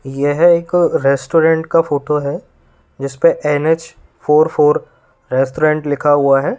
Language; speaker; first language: Hindi; native; Hindi